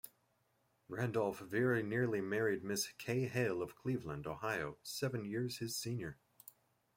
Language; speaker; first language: English; native; English